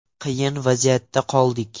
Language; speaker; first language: Uzbek; non-native, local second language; Russian